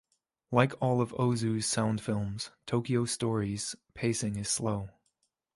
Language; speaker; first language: English; native; English